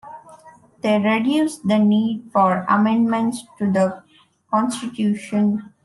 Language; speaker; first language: English; non-native, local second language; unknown